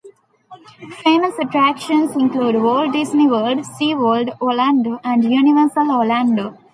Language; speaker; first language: English; non-native, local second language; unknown